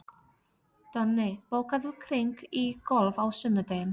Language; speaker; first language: Icelandic; non-native, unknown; Polish